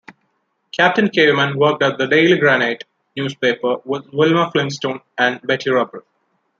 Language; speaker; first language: English; non-native, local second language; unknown